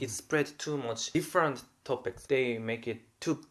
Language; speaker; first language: English; non-native, fluent; Korean